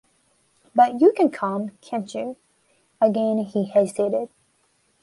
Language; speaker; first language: English; non-native, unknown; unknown